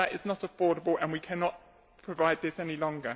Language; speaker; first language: English; native; English